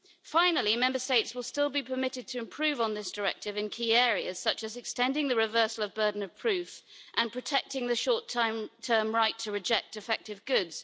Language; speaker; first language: English; native; English